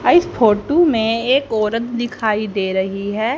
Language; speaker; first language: Hindi; native; Hindi